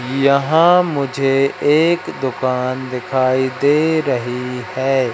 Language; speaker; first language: Hindi; native; Hindi